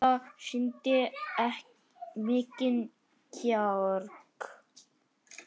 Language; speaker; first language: Icelandic; non-native, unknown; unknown